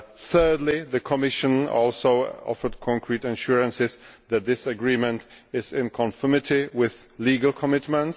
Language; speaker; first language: English; non-native, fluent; Czech